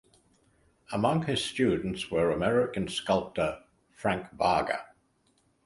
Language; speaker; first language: English; native; English